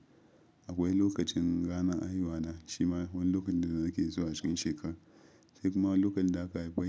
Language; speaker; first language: Hausa; non-native, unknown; Yoruba